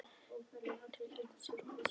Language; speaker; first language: Icelandic; non-native, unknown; Polish